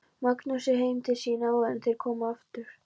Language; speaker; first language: Icelandic; non-native, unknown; Polish